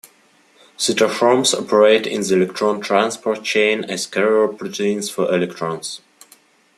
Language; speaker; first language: English; non-native, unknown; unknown